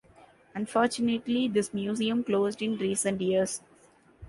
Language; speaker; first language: English; non-native, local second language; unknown